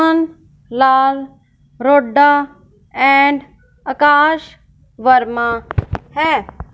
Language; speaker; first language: Hindi; non-native, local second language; Punjabi